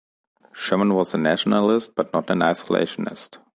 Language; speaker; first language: English; non-native, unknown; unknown